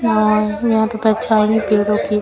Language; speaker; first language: Hindi; native; Hindi